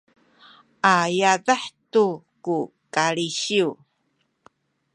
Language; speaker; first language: Sakizaya; native; Sakizaya